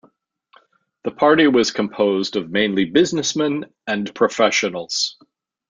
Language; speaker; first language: English; native; English